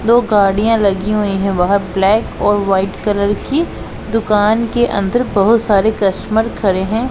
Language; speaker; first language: Hindi; non-native, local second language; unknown